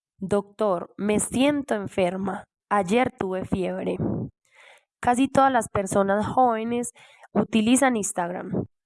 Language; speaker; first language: Spanish; non-native, learner; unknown